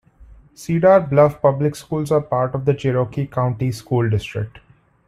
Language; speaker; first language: English; non-native, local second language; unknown